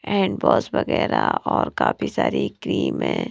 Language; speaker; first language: Hindi; non-native, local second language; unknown